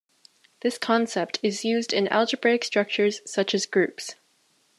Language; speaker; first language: English; native; English